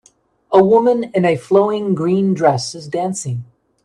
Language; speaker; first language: English; native; English